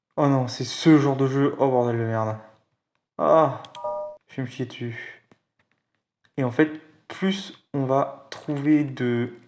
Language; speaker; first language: French; native; French